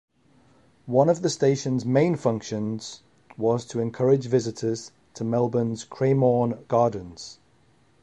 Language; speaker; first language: English; native; English